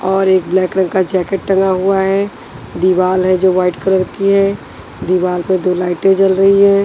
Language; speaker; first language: Hindi; non-native, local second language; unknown